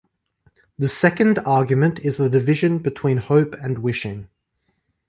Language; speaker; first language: English; native; English